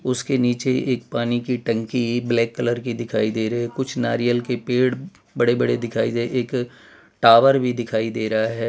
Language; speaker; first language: Hindi; non-native, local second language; Gujarati